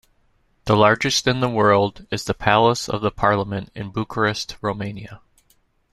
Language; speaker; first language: English; native; English